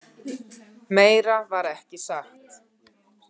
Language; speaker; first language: Icelandic; native; Icelandic